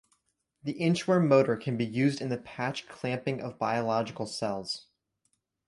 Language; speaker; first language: English; native; English